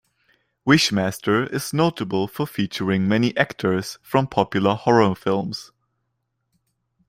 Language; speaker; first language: English; non-native, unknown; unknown